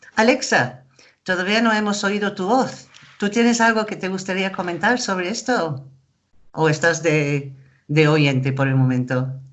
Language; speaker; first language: Spanish; non-native, fluent; English